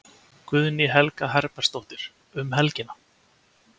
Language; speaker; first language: Icelandic; native; Icelandic